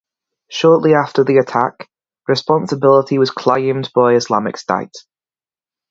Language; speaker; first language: English; native; English